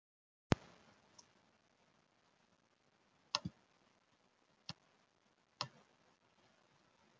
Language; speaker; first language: Icelandic; non-native, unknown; German